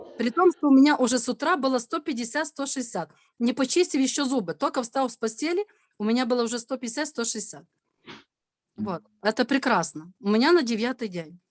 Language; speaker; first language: Russian; non-native, local second language; Ukrainian